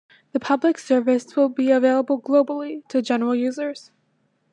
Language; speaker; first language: English; native; English